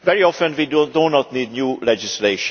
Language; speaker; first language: English; non-native, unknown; Hungarian